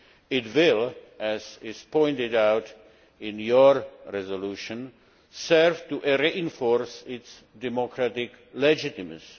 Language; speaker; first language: English; non-native, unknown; Czech